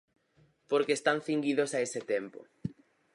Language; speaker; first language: Galician; native; Galician